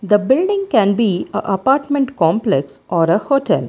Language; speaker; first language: English; non-native, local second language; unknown